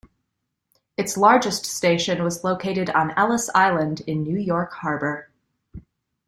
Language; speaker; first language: English; native; English